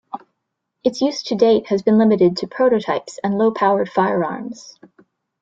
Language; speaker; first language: English; native; English